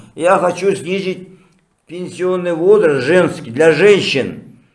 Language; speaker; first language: Russian; non-native, local second language; Kazakh